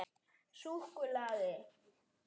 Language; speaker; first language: Icelandic; native; Icelandic